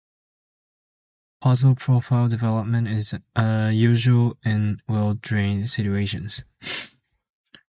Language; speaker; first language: English; native; English